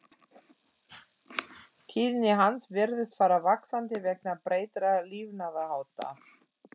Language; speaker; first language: Icelandic; non-native, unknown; German